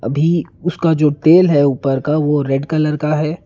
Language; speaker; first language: Hindi; non-native, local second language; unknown